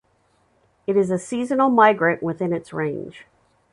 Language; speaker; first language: English; native; English